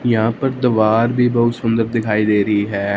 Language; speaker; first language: Hindi; non-native, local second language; Punjabi